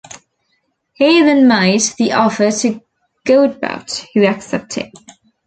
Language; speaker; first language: English; native; English